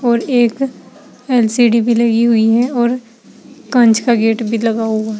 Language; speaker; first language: Hindi; native; Hindi